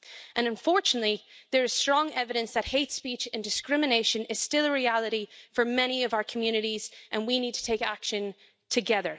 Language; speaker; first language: English; native; English